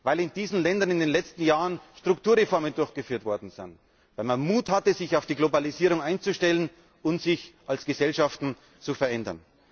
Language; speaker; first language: German; native; German